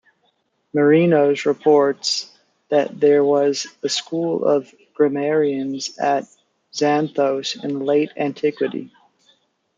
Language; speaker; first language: English; native; English